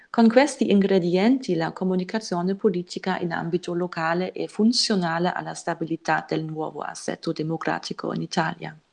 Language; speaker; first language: Italian; non-native, fluent; German